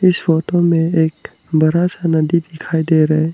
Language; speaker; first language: Hindi; non-native, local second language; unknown